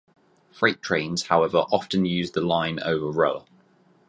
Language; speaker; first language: English; native; English